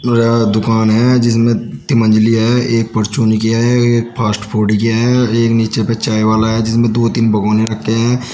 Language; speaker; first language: Hindi; native; Hindi